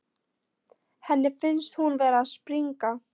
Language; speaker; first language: Icelandic; non-native, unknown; Polish